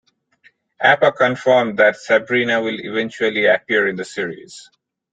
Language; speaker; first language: English; non-native, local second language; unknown